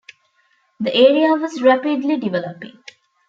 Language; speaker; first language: English; non-native, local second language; Tamil